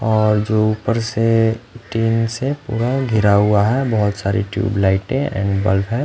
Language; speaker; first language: Hindi; non-native, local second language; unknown